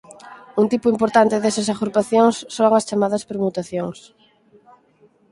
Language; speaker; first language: Galician; native; Galician